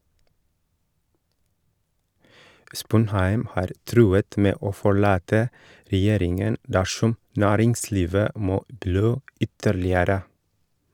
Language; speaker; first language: Norwegian; non-native, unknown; Oromo